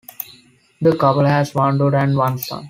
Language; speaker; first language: English; non-native, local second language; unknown